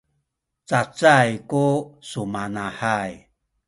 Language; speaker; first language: Sakizaya; native; Sakizaya